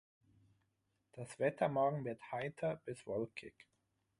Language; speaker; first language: English; non-native, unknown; German